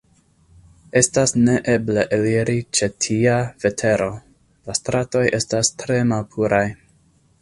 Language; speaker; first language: Esperanto; non-native, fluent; English